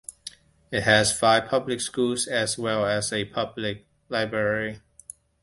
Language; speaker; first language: English; non-native, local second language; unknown